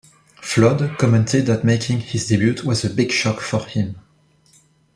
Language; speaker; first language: English; non-native, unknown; French